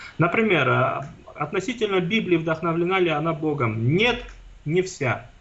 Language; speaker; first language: Russian; non-native, local second language; Armenian